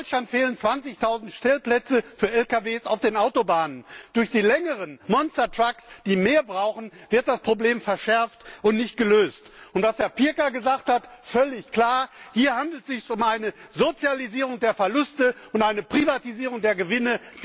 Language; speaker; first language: German; native; German